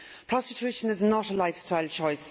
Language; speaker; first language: English; native; English